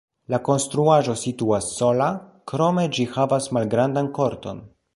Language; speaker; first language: Esperanto; non-native, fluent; Polish